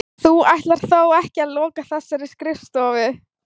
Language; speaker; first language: Icelandic; non-native, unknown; Thai